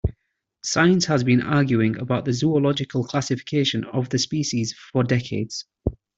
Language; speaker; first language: English; native; English